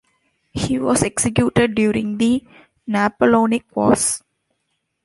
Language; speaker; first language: English; non-native, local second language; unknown